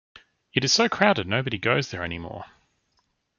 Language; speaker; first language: English; native; English